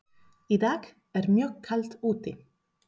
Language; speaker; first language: Icelandic; non-native, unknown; Spanish